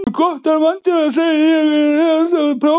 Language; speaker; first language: Icelandic; native; Icelandic